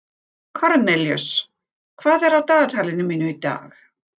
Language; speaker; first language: Icelandic; non-native, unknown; German